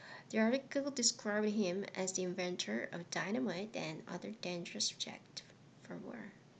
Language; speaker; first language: English; non-native, fluent; Korean